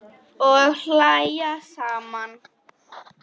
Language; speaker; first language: Icelandic; non-native, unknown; Polish